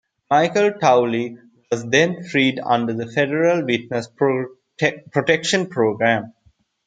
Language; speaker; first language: English; non-native, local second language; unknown